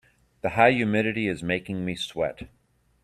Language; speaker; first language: English; native; English